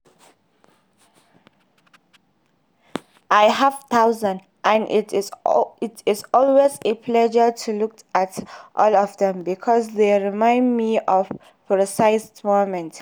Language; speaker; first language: English; non-native, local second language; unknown